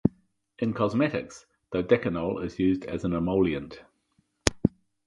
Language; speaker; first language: English; native; English